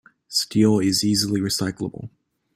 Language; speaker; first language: English; non-native, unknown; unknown